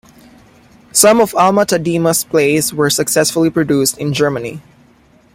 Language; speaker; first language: English; non-native, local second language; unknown